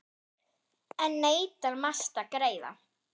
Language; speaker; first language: Icelandic; non-native, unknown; German